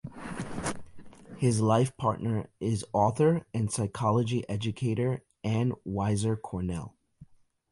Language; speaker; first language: English; native; English